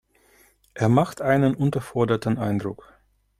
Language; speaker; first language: German; non-native, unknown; Russian